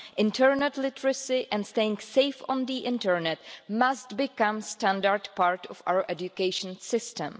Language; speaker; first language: English; non-native, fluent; Czech